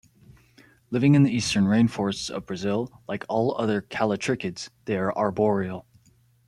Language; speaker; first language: English; native; English